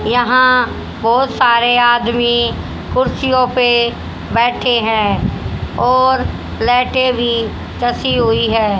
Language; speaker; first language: Hindi; native; Hindi